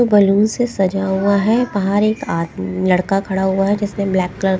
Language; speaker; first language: Hindi; non-native, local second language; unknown